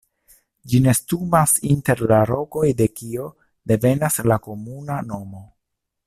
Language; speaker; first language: Esperanto; non-native, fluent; Italian